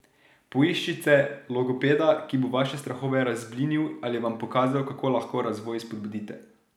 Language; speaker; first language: Slovenian; native; Slovenian